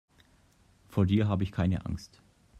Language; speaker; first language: German; native; German